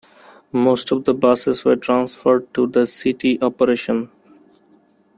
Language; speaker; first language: English; non-native, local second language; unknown